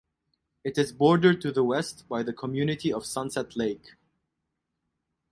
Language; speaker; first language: English; non-native, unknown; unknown